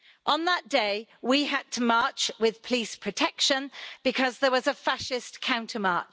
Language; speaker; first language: English; native; English